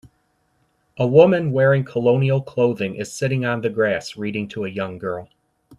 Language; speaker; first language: English; native; English